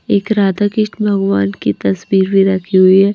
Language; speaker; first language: Hindi; non-native, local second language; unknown